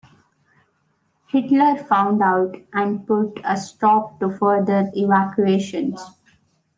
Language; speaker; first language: English; non-native, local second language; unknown